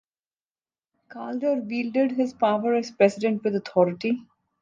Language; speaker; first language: English; non-native, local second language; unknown